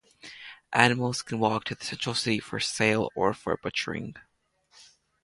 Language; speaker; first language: English; non-native, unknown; Latvian